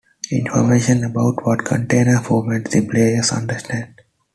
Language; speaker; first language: English; non-native, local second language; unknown